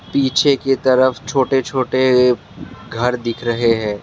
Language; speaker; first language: Hindi; non-native, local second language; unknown